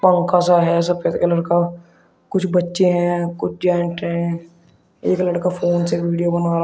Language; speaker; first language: Hindi; native; Hindi